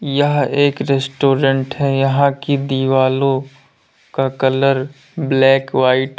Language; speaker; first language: Hindi; native; Hindi